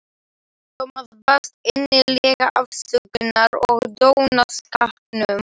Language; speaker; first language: Icelandic; non-native, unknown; Slovak